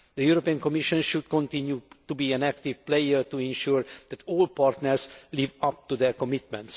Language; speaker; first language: English; non-native, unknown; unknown